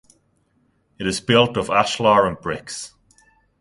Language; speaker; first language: English; non-native, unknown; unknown